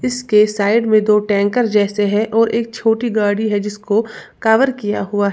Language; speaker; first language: Hindi; native; Hindi